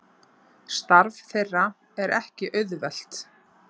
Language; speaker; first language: Icelandic; native; Icelandic